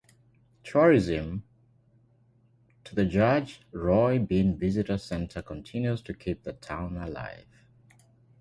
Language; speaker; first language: English; non-native, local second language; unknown